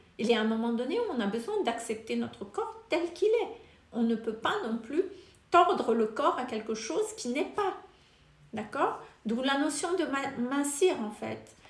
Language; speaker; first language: French; non-native, local second language; Malagasy